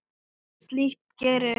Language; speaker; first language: Icelandic; non-native, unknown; Thai